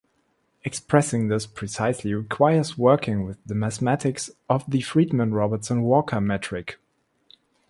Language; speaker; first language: English; non-native, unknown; German